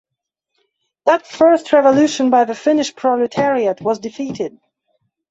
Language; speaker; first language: English; non-native, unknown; Belarusian